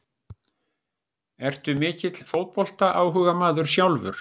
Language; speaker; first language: Icelandic; native; Icelandic